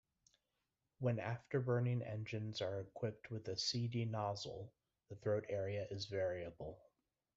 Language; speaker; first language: English; native; English